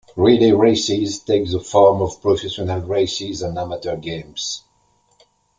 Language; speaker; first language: English; non-native, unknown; French